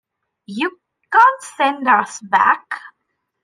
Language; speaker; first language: English; non-native, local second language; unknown